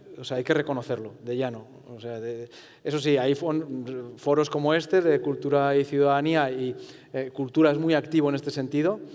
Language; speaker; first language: Spanish; non-native, related language; Italian